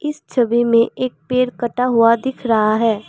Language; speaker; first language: Hindi; non-native, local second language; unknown